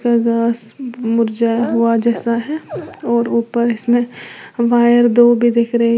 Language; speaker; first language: Hindi; native; Hindi